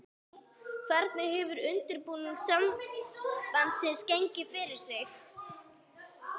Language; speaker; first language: Icelandic; non-native, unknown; English